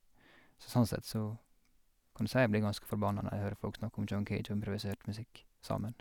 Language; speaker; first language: Norwegian; native; Norwegian